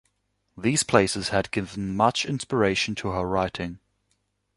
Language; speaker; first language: English; non-native, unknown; German